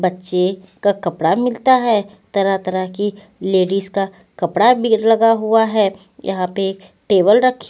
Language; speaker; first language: Hindi; non-native, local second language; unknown